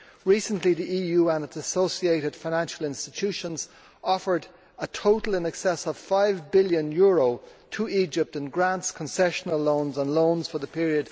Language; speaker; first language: English; native; English